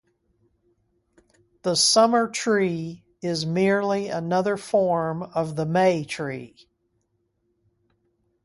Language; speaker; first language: English; native; English